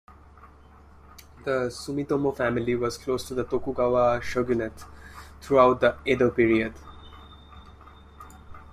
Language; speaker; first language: English; non-native, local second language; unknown